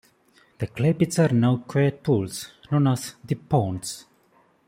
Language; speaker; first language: English; non-native, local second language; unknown